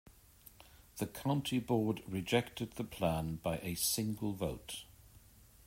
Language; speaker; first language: English; native; English